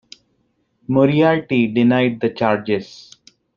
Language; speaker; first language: English; non-native, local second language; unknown